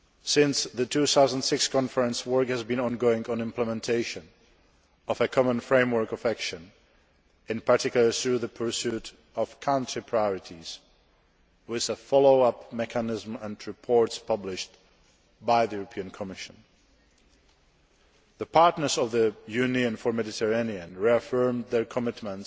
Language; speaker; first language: English; non-native, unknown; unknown